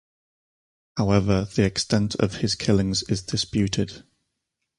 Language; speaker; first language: English; native; English